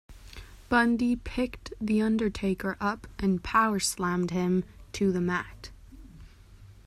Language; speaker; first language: English; non-native, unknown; Catalan